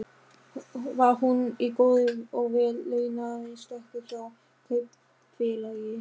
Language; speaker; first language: Icelandic; non-native, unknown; German